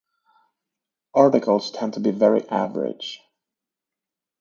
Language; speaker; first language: English; native; English